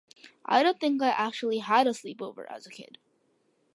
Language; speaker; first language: English; early bilingual, other home language; Malayalam